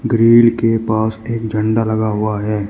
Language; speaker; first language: Hindi; native; Hindi